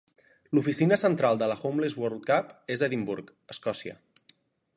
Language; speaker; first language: Catalan; native; Catalan